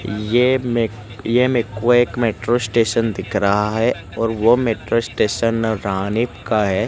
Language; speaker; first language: Hindi; non-native, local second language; Gujarati